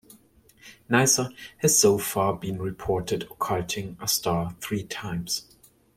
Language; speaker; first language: English; non-native, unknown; German